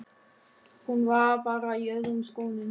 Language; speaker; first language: Icelandic; non-native, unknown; German